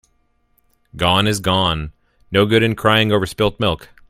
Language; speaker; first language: English; native; English